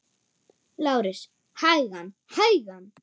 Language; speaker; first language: Icelandic; non-native, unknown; German